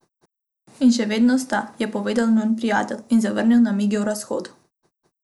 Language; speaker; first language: Slovenian; non-native, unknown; Macedonian